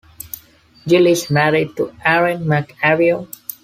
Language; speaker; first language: English; non-native, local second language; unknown